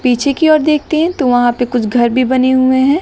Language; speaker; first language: Hindi; native; Hindi